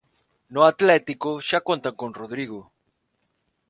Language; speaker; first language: Galician; non-native, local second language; Spanish